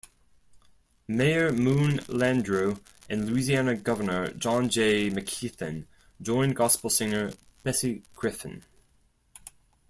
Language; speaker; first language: English; non-native, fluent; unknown